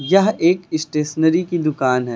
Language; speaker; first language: Hindi; native; Hindi